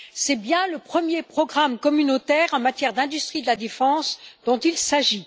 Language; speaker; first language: French; native; French